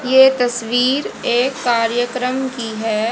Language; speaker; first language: Hindi; native; Hindi